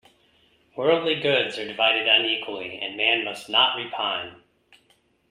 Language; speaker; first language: English; native; English